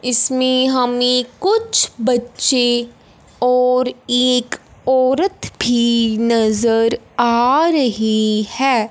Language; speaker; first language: Hindi; non-native, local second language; Punjabi